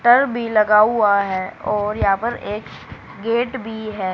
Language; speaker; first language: Hindi; native; Hindi